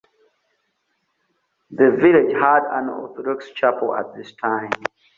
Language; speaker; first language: English; non-native, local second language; Ganda